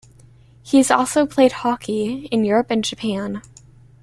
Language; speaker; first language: English; native; English